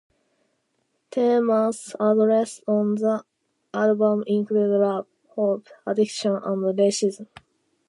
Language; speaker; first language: English; non-native, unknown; Japanese